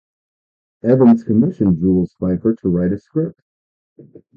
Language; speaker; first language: English; native; English